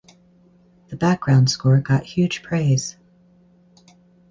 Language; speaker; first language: English; native; English